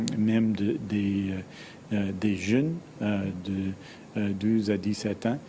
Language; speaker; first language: French; non-native, fluent; English